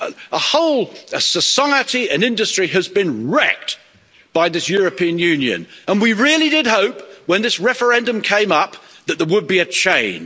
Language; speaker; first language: English; native; English